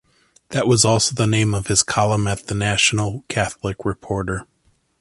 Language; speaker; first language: English; native; English